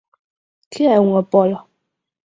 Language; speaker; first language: Galician; native; Galician